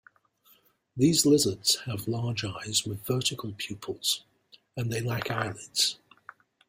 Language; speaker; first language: English; non-native, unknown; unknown